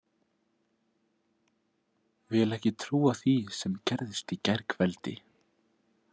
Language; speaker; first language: Icelandic; native; Icelandic